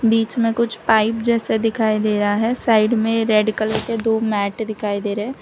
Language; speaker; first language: Hindi; non-native, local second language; Gujarati